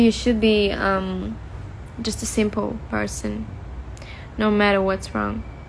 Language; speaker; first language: English; non-native, fluent; Russian